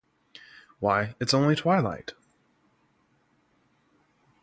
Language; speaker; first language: English; native; English